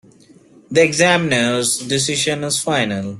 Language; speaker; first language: English; non-native, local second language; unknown